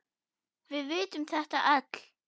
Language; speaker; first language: Icelandic; non-native, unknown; German